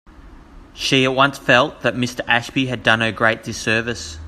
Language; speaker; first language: English; native; English